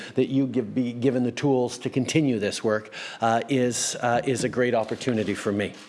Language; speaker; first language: English; native; English